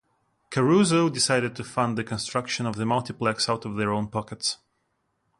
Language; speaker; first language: English; non-native, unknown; Russian